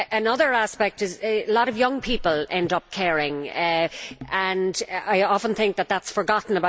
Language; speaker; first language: English; native; English